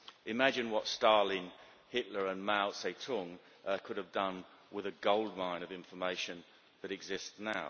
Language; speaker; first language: English; native; English